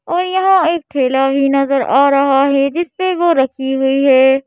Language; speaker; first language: Hindi; native; Hindi